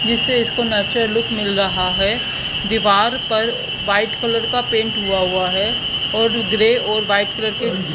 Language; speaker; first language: Hindi; native; Hindi